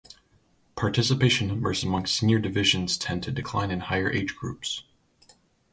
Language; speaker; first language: English; native; English